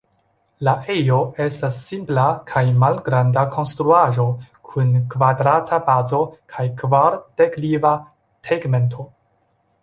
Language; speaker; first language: Esperanto; non-native, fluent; Chinese